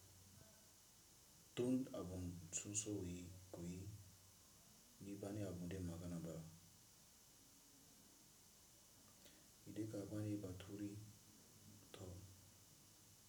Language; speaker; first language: Hausa; non-native, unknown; Tiv